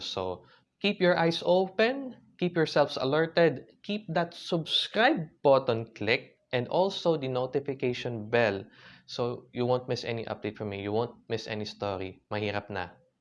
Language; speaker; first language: English; non-native, local second language; Filipino